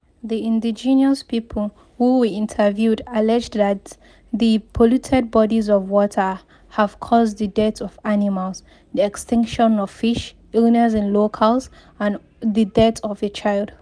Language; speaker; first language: English; non-native, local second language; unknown